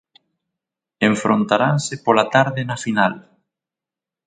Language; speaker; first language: Galician; native; Galician